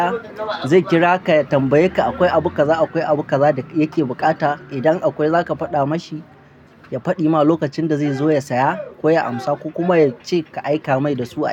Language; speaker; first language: Hausa; non-native, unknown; Akan